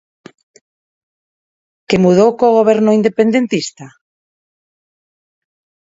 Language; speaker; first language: Galician; non-native, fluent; Spanish